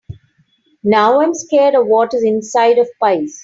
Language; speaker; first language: English; non-native, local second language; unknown